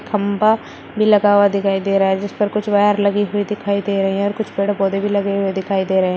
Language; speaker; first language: Hindi; native; Hindi